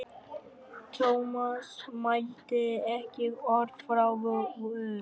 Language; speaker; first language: Icelandic; non-native, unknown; Vietnamese